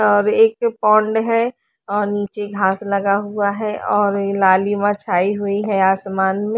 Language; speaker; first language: Hindi; native; Hindi